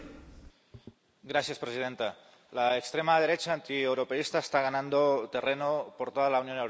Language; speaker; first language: Spanish; non-native, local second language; Catalan